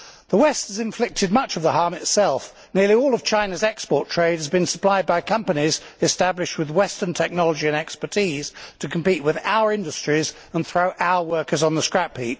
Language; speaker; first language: English; native; English